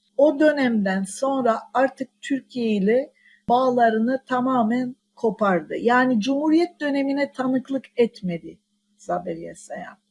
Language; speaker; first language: Turkish; non-native, local second language; Armenian